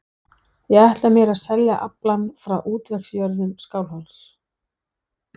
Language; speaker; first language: Icelandic; non-native, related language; Danish